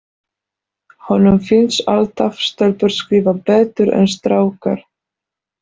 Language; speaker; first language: Icelandic; non-native, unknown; Polish